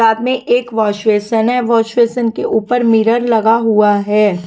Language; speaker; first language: Hindi; non-native, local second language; Punjabi